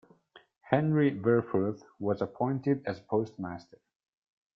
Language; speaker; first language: English; non-native, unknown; Italian